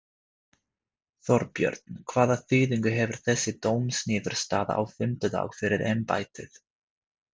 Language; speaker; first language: Icelandic; non-native, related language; Swedish